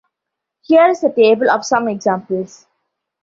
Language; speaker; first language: English; non-native, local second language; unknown